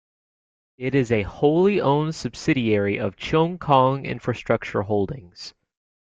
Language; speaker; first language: English; native; English